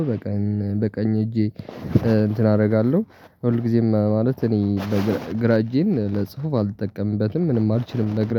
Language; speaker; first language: Amharic; non-native, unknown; Tigrinya